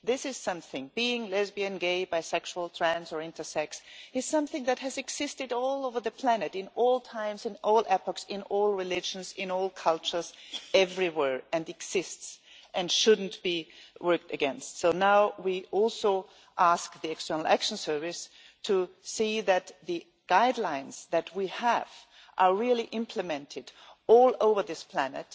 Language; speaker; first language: English; non-native, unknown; German